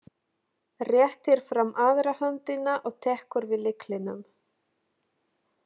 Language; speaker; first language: Icelandic; non-native, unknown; Polish